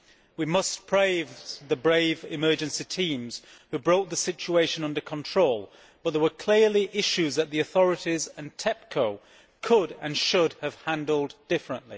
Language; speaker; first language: English; native; English